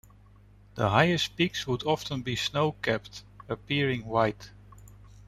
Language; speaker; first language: English; non-native, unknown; Dutch